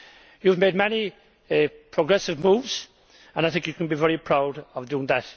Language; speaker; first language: English; native; English